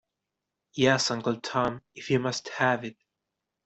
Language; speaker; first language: English; non-native, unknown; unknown